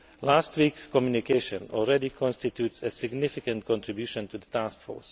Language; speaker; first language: English; non-native, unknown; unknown